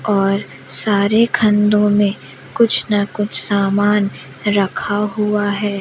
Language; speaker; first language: Hindi; native; Hindi